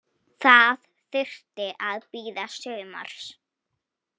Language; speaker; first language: Icelandic; non-native, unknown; Polish